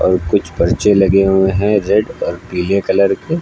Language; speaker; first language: Hindi; native; Hindi